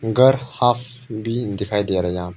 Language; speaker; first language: Hindi; non-native, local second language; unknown